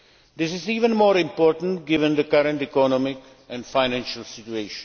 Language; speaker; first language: English; non-native, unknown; Czech